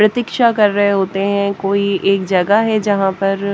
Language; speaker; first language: Hindi; native; Hindi